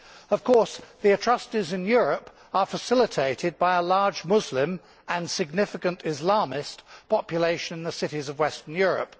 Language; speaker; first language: English; native; English